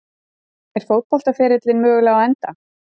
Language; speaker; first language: Icelandic; native; Icelandic